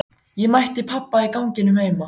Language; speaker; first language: Icelandic; native; Icelandic